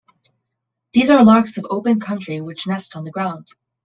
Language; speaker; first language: English; native; English